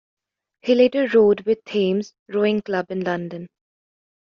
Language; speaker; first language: English; native; English